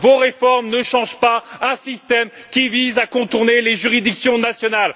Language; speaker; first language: French; native; French